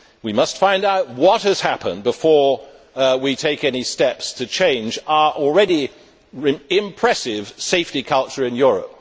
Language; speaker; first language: English; native; English